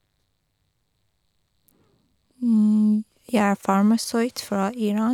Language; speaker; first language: Norwegian; non-native, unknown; Persian